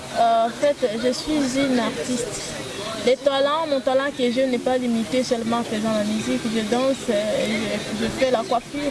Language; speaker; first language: French; non-native, local second language; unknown